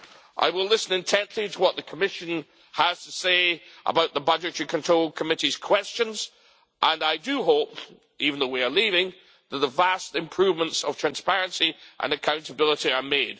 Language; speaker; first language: English; native; English